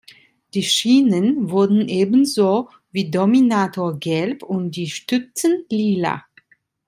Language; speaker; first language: German; non-native, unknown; Italian